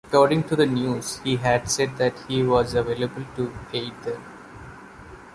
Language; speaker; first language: English; non-native, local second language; Malayalam